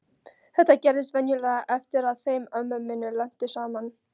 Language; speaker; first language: Icelandic; non-native, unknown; Polish